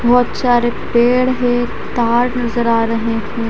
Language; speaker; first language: Hindi; native; Hindi